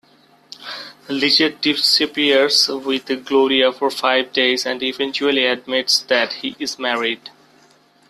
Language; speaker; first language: English; non-native, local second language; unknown